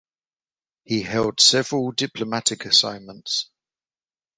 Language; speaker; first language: English; native; English